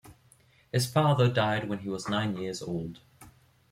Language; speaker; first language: English; non-native, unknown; German